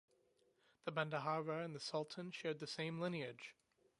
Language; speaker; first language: English; native; English